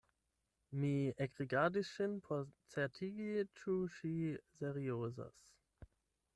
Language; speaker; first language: Esperanto; non-native, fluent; German